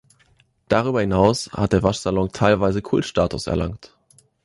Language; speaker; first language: German; native; German